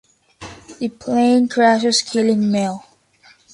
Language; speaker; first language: English; native; English